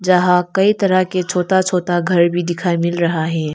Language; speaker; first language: Hindi; non-native, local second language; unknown